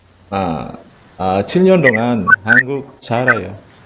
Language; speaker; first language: Korean; non-native, learner; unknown